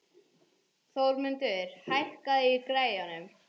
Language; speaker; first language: Icelandic; non-native, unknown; English